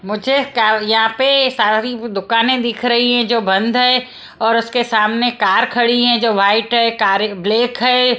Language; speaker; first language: Hindi; non-native, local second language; Punjabi